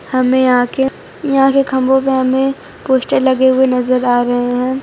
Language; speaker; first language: Hindi; non-native, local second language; Gujarati